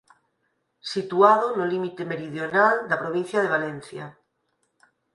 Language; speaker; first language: Galician; native; Galician